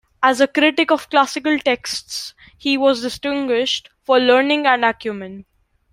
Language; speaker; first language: English; non-native, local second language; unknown